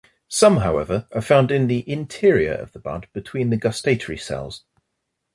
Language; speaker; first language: English; native; English